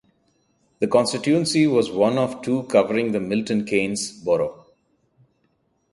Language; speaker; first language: English; non-native, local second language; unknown